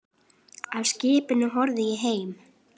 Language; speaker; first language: Icelandic; native; Icelandic